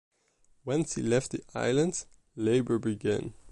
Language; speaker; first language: English; non-native, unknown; Dutch